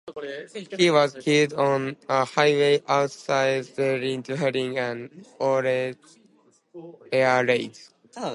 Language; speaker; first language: English; non-native, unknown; Japanese